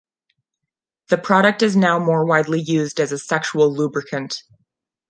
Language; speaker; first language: English; non-native, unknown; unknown